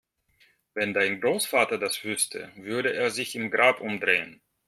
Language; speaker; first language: German; non-native, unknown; Russian